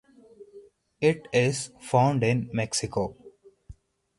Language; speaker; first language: English; non-native, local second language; Hindi